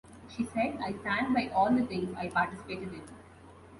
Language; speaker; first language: English; non-native, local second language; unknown